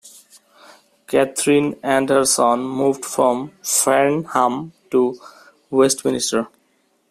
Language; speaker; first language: English; non-native, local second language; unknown